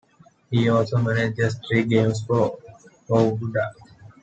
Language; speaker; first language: English; non-native, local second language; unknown